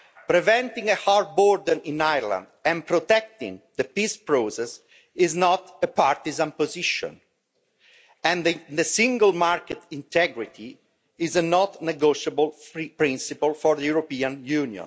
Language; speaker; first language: English; non-native, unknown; Italian